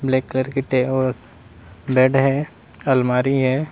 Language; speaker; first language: Hindi; native; Hindi